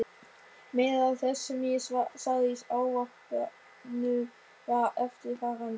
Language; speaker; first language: Icelandic; non-native, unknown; German